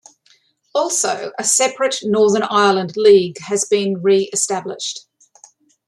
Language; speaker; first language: English; native; English